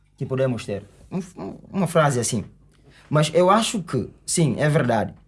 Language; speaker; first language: Portuguese; non-native, local second language; Upper Guinea Crioulo